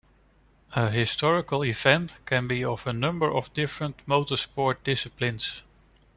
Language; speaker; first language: English; non-native, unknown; Dutch